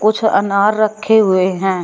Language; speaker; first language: Hindi; native; Hindi